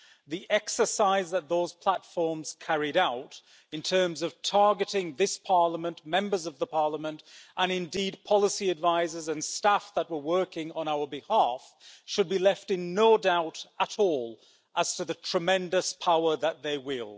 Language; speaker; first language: English; native; English